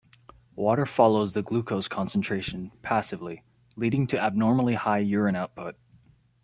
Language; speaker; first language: English; native; English